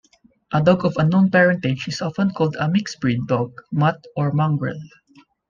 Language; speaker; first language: English; non-native, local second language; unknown